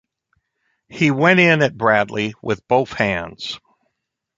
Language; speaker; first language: English; native; English